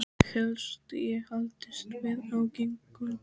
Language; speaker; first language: Icelandic; native; Icelandic